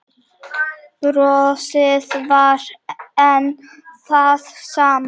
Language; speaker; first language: Icelandic; non-native, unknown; Czech